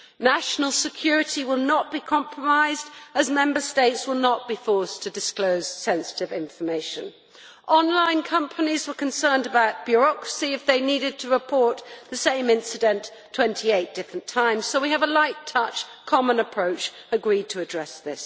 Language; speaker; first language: English; native; English